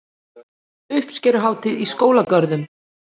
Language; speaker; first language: Icelandic; native; Icelandic